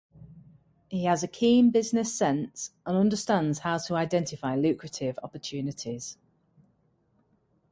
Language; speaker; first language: English; native; English